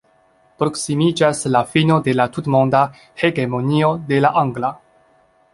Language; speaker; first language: Esperanto; non-native, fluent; Chinese